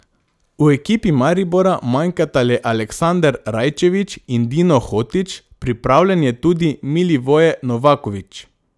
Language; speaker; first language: Slovenian; non-native, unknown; Macedonian